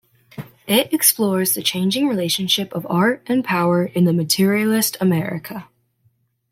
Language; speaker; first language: English; native; English